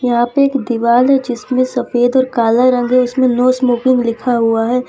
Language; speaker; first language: Hindi; non-native, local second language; Gujarati